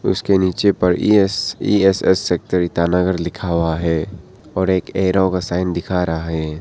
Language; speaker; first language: Hindi; non-native, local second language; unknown